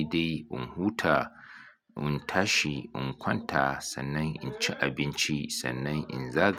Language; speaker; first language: Hausa; native; Hausa